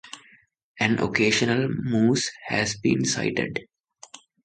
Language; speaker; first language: English; non-native, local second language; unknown